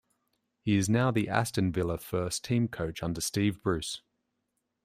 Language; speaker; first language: English; native; English